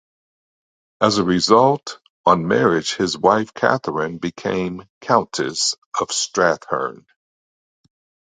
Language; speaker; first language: English; native; English